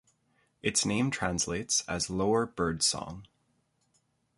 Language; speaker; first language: English; native; English